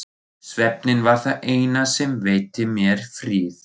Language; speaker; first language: Icelandic; non-native, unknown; German